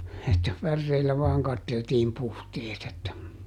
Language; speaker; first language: Finnish; native; Finnish